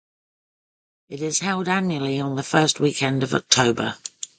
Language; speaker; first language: English; native; English